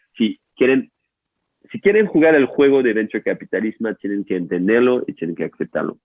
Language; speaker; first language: Spanish; non-native, fluent; French